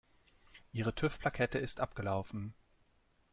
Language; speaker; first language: German; native; German